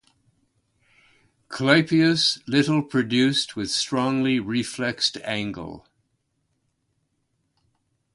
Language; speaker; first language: English; native; English